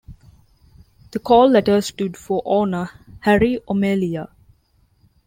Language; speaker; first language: English; non-native, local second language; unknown